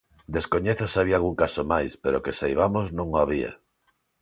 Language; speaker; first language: Galician; non-native, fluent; Spanish